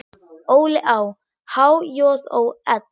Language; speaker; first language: Icelandic; non-native, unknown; German